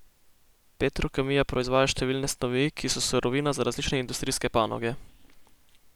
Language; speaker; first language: Slovenian; native; Slovenian